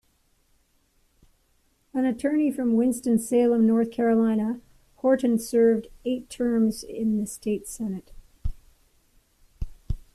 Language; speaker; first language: English; native; English